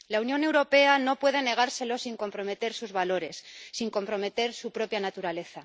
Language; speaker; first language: Spanish; native; Spanish